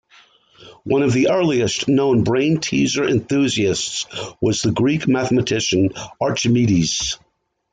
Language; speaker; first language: English; native; English